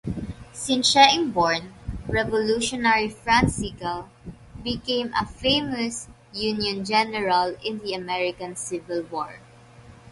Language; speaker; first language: English; non-native, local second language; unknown